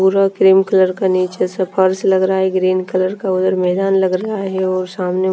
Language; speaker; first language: Hindi; non-native, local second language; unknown